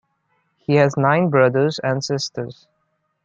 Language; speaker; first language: English; non-native, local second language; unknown